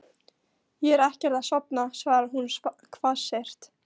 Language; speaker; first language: Icelandic; non-native, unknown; Polish